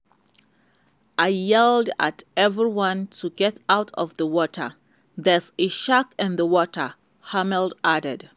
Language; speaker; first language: English; non-native, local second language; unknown